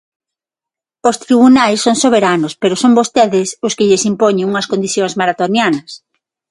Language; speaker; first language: Galician; non-native, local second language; Spanish